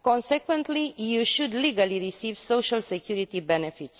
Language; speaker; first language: English; non-native, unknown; Romanian